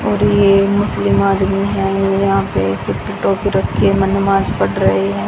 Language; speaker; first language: Hindi; native; Hindi